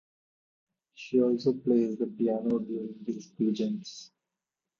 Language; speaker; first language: English; non-native, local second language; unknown